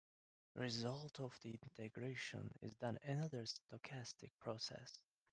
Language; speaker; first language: English; non-native, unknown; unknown